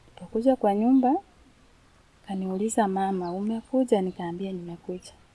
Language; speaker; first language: Swahili; non-native, local second language; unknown